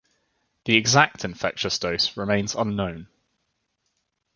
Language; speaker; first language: English; native; English